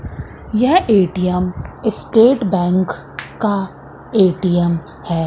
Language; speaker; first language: Hindi; native; Hindi